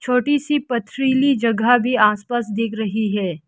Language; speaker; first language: Hindi; non-native, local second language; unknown